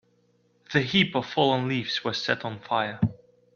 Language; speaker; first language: English; non-native, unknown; Dutch